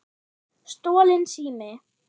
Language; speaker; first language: Icelandic; non-native, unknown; German